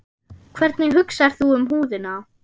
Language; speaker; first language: Icelandic; non-native, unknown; German